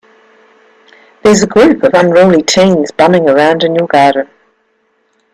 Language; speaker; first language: English; native; English